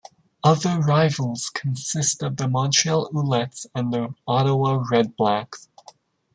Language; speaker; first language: English; native; English